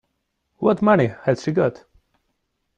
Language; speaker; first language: English; non-native, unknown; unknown